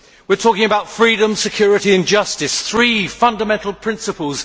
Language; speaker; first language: English; native; English